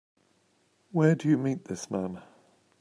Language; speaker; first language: English; native; English